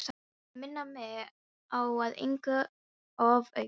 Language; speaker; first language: Icelandic; non-native, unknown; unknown